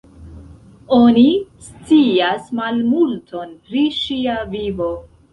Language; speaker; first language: Esperanto; non-native, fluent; Central Kurdish